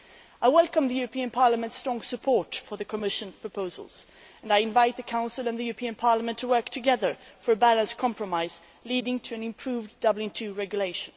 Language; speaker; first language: English; non-native, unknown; Swedish